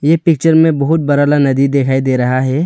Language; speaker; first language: Hindi; early bilingual, other home language; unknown